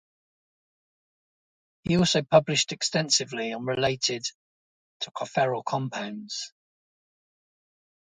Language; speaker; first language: English; native; English